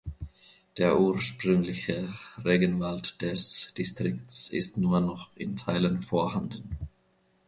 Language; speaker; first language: German; non-native, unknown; Finnish